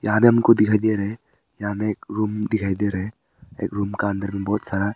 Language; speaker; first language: Hindi; early bilingual, other home language; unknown